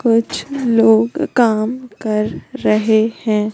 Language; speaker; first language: Hindi; native; Hindi